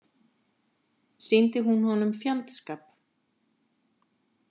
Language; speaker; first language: Icelandic; native; Icelandic